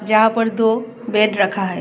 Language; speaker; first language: Hindi; non-native, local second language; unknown